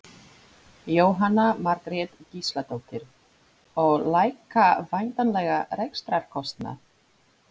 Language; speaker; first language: Icelandic; non-native, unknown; Polish